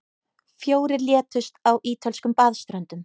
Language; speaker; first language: Icelandic; native; Icelandic